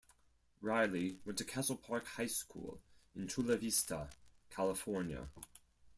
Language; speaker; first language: English; non-native, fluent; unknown